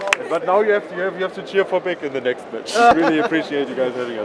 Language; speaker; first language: English; non-native, fluent; German